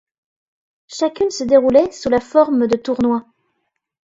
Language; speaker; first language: French; native; French